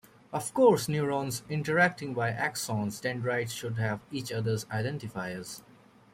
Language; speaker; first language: English; native; English